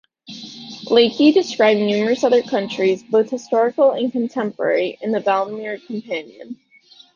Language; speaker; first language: English; native; English